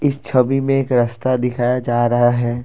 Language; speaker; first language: Hindi; non-native, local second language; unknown